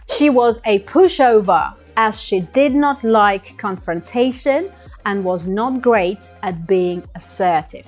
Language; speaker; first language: English; non-native, fluent; Russian